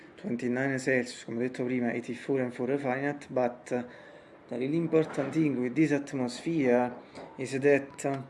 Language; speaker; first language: English; non-native, fluent; Italian